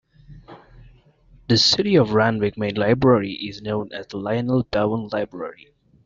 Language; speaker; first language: English; non-native, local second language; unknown